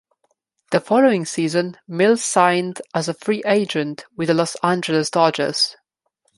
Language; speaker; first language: English; non-native, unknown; Slovenian